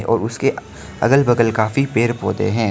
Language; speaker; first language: Hindi; non-native, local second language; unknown